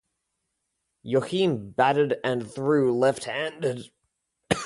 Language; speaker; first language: English; native; English